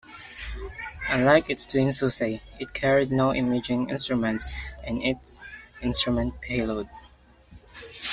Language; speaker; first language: English; non-native, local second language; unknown